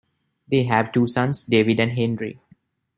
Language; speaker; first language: English; non-native, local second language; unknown